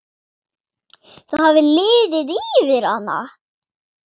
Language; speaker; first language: Icelandic; non-native, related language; Swedish